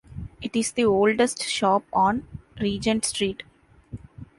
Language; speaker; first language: English; non-native, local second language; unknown